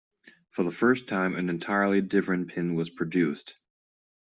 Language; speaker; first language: English; non-native, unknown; Chinese